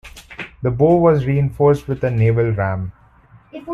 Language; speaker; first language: English; non-native, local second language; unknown